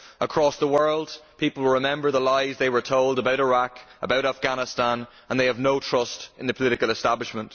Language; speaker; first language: English; native; English